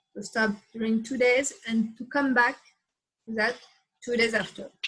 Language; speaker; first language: English; non-native, learner; French